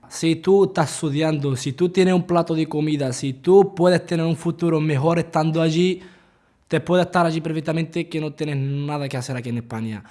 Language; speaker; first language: Spanish; early bilingual, other home language; Arabic